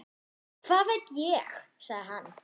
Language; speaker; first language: Icelandic; non-native, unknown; German